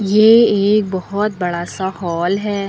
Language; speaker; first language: Hindi; native; Hindi